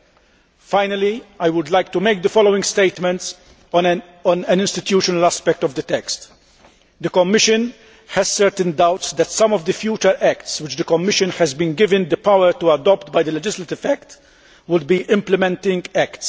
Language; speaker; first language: English; non-native, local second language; Maltese